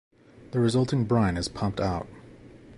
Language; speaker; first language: English; native; English